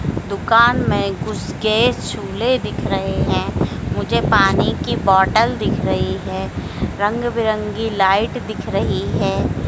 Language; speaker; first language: Hindi; native; Hindi